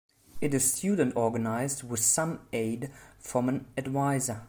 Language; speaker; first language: English; non-native, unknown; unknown